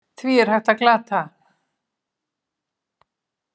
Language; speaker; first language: Icelandic; native; Icelandic